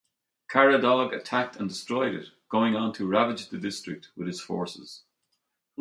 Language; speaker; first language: English; native; English